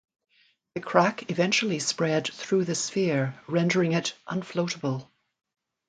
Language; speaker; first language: English; native; English